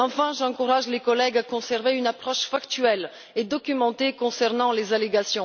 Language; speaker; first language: French; non-native, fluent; Bulgarian